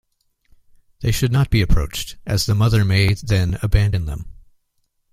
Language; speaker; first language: English; native; English